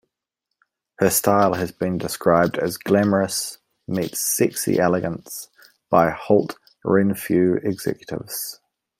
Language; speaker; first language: English; native; English